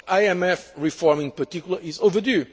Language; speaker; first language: English; non-native, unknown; Portuguese